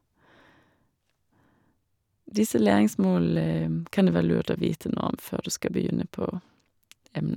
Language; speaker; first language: Norwegian; non-native, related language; Danish